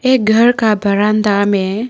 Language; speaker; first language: Hindi; non-native, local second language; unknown